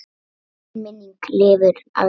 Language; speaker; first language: Icelandic; native; Icelandic